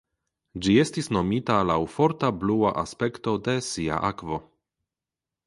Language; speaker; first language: Esperanto; non-native, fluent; Polish